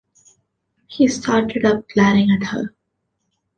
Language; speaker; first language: English; non-native, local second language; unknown